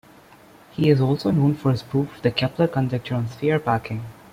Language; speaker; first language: English; non-native, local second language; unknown